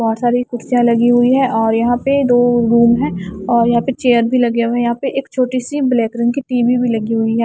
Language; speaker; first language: Hindi; non-native, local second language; Punjabi